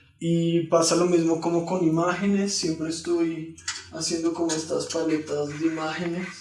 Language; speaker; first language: Spanish; native; Spanish